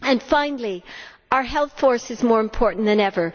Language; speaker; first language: English; native; English